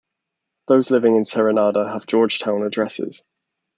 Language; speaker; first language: English; native; English